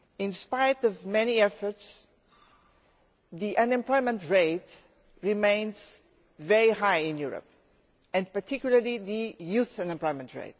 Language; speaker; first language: English; non-native, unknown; Portuguese